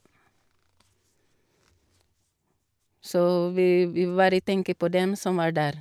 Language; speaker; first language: Norwegian; non-native, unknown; Cebuano